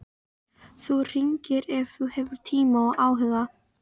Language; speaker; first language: Icelandic; native; Icelandic